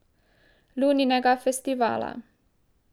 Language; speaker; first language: Slovenian; native; Slovenian